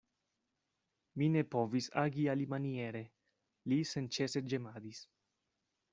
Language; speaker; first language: Esperanto; non-native, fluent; Spanish